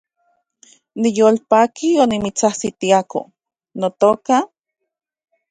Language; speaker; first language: Central Puebla Nahuatl; native; Central Puebla Nahuatl